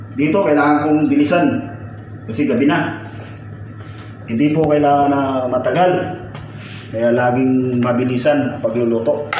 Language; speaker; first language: Filipino; non-native, local second language; Cebuano